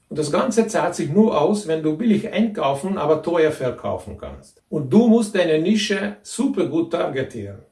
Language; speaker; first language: German; non-native, fluent; Hungarian